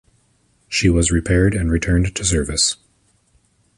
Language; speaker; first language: English; native; English